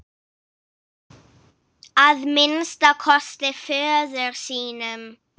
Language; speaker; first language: Icelandic; non-native, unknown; English